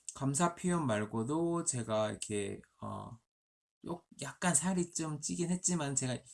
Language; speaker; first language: Korean; native; Korean